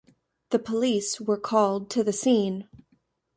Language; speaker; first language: English; native; English